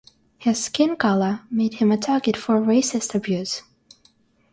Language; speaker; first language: English; non-native, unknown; Russian